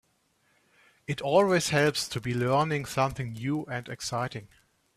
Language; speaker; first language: English; non-native, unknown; German